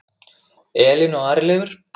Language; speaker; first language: Icelandic; native; Icelandic